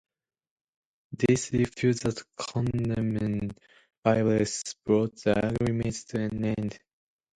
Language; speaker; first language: English; non-native, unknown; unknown